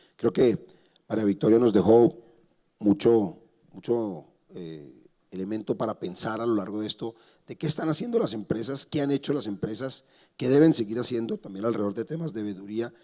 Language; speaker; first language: Spanish; native; Spanish